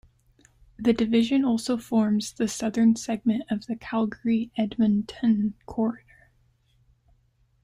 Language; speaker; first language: English; native; English